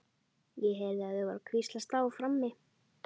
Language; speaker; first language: Icelandic; native; Icelandic